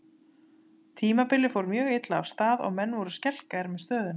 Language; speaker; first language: Icelandic; native; Icelandic